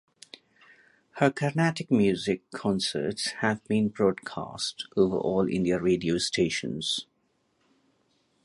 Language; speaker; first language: English; non-native, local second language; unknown